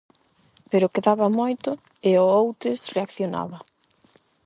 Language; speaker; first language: Galician; non-native, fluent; Spanish